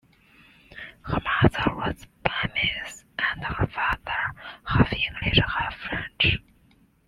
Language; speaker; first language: English; non-native, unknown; Chinese